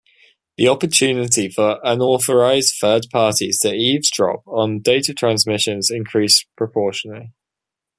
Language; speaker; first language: English; native; English